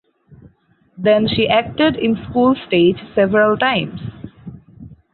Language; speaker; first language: English; non-native, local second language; Bangla